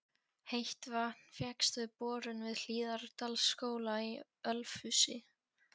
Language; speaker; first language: Icelandic; non-native, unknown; Polish